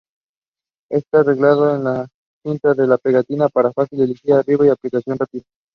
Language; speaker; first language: English; non-native, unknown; Spanish